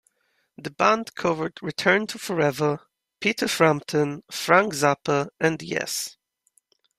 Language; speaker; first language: English; native; English